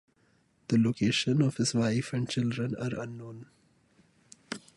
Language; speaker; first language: English; non-native, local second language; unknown